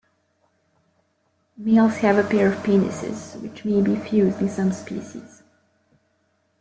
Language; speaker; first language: English; native; English